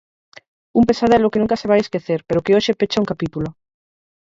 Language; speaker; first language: Galician; native; Galician